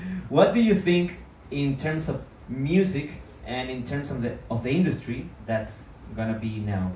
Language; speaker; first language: English; non-native, fluent; Spanish